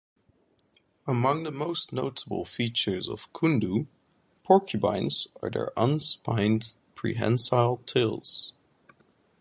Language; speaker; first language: English; non-native, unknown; Dutch